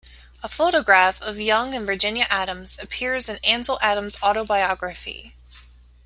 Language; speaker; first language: English; native; English